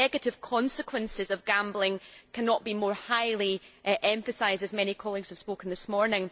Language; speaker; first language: English; native; English